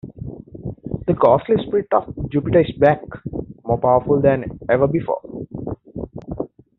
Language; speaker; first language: English; native; English